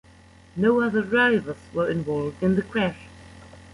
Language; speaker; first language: English; non-native, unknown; German